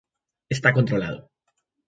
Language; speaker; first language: Galician; native; Galician